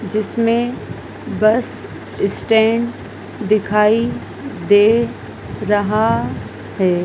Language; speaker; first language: Hindi; native; Hindi